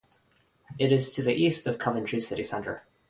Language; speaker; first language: English; non-native, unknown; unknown